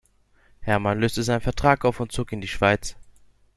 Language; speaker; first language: German; non-native, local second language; Turkish